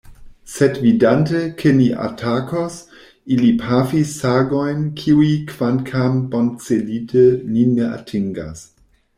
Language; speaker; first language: Esperanto; non-native, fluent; German